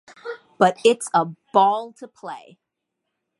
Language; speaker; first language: English; native; English